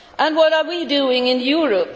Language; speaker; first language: English; non-native, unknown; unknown